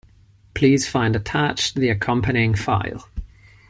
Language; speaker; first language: English; non-native, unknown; Ligurian